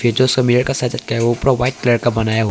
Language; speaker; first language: Hindi; early bilingual, other home language; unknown